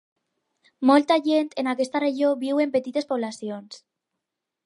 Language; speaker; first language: Catalan; non-native, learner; Spanish